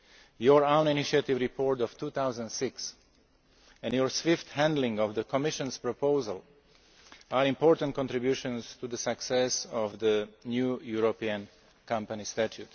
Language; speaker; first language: English; non-native, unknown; Slovak